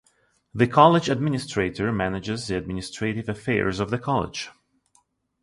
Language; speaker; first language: English; non-native, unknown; Russian